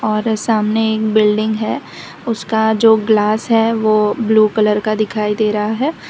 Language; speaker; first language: Hindi; non-native, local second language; Gujarati